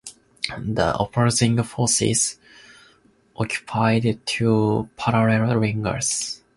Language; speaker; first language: English; non-native, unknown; Japanese